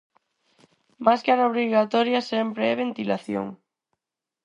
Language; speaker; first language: Galician; non-native, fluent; Spanish